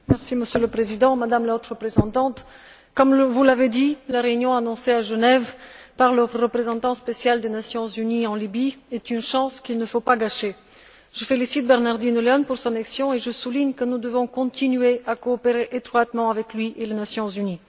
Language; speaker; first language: French; non-native, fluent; Bulgarian